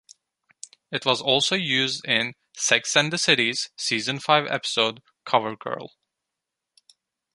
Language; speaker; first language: English; non-native, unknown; Turkish